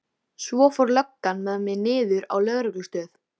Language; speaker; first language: Icelandic; native; Icelandic